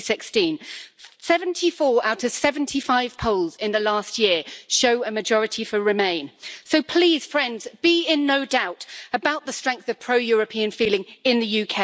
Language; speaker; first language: English; native; English